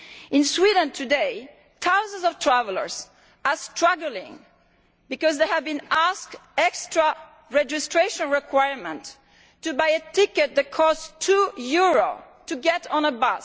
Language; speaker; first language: English; non-native, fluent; Italian